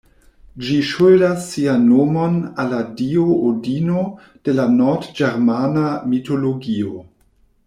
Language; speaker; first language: Esperanto; non-native, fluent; German